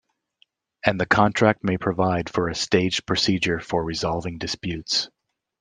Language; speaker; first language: English; native; English